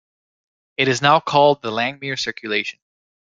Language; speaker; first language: English; native; English